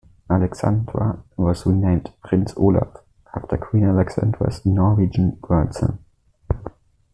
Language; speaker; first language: English; non-native, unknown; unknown